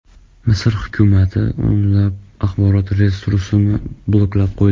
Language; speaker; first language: Uzbek; non-native, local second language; Russian